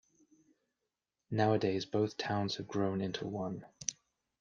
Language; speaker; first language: English; native; English